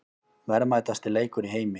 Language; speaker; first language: Icelandic; native; Icelandic